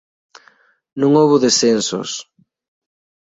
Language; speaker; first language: Galician; native; Galician